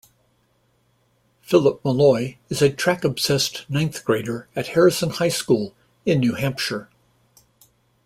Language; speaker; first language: English; native; English